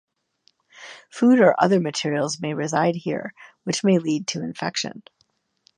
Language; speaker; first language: English; native; English